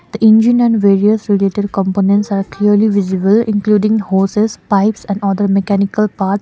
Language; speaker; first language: English; non-native, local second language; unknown